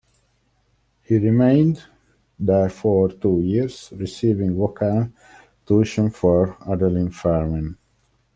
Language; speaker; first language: English; non-native, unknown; Hungarian